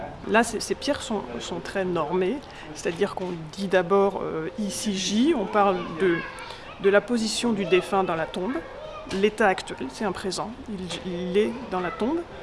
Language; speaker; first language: French; native; French